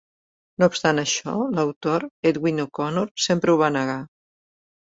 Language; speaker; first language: Catalan; native; Catalan